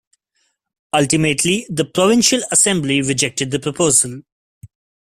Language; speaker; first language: English; non-native, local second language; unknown